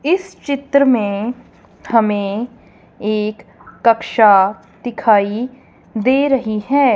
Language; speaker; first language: Hindi; non-native, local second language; Punjabi